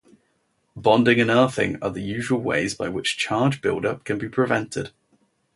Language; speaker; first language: English; native; English